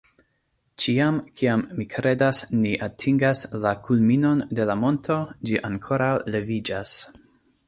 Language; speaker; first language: Esperanto; non-native, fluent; English